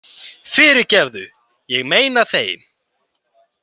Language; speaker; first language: Icelandic; native; Icelandic